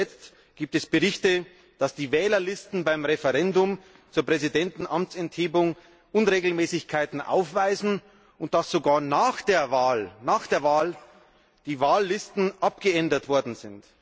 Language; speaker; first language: German; native; German